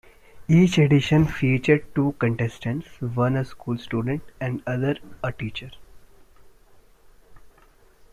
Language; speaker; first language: English; non-native, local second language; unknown